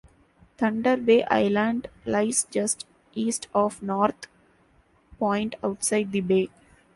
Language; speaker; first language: English; non-native, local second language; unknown